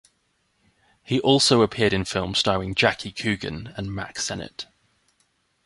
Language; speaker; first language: English; native; English